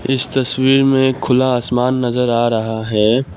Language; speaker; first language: Hindi; non-native, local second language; Assamese